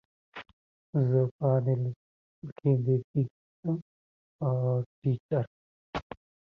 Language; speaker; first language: English; non-native, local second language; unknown